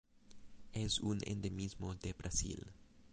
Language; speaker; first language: Spanish; non-native, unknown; English